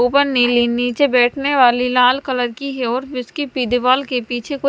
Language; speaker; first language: Hindi; non-native, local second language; Punjabi